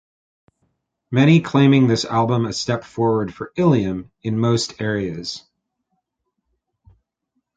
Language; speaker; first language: English; native; English